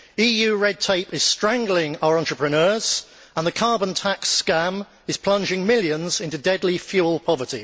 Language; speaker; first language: English; native; English